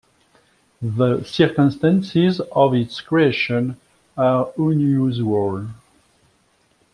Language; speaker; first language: English; non-native, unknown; French